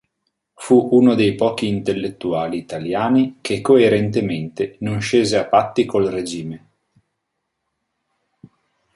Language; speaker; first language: Italian; native; Italian